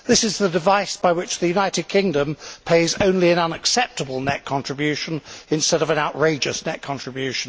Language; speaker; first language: English; native; English